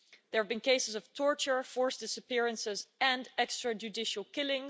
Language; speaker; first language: English; non-native, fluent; Dutch